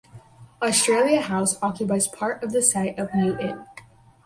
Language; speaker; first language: English; native; English